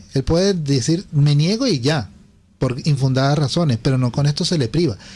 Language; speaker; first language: Spanish; native; Spanish